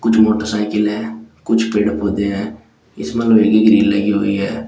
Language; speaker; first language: Hindi; native; Hindi